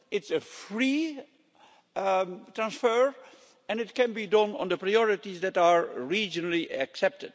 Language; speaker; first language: English; non-native, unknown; Dutch